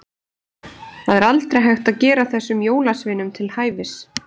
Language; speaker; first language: Icelandic; native; Icelandic